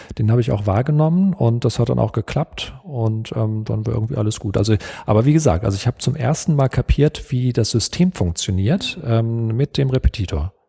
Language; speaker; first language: German; native; German